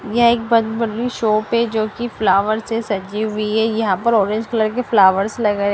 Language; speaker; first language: Hindi; non-native, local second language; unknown